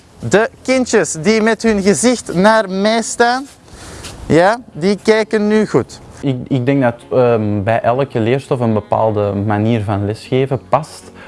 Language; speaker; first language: Dutch; native; Dutch